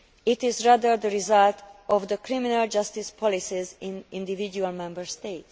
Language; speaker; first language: English; non-native, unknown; Hungarian